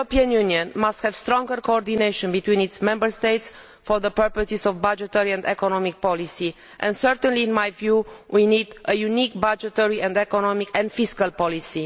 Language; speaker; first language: English; non-native, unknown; Romanian